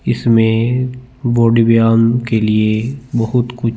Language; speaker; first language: Hindi; non-native, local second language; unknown